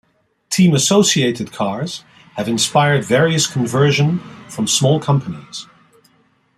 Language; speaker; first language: English; non-native, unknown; Dutch